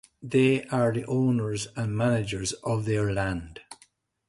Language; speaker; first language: English; native; English